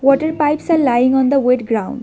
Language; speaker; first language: English; non-native, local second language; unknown